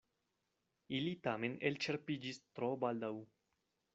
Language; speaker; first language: Esperanto; non-native, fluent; Spanish